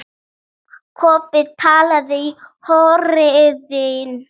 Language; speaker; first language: Icelandic; native; Icelandic